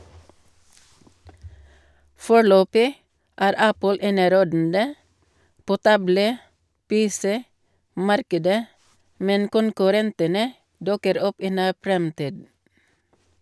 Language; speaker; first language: Norwegian; non-native, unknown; Cebuano